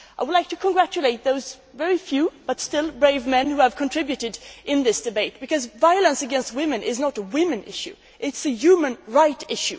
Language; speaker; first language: English; non-native, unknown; Swedish